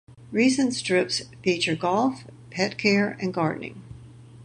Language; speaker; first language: English; native; English